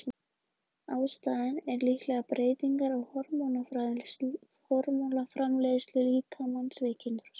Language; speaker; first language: Icelandic; native; Icelandic